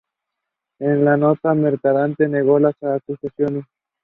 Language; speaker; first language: English; non-native, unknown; Spanish